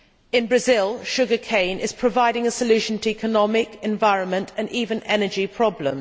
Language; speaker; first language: English; native; English